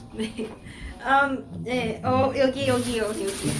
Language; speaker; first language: Korean; non-native, learner; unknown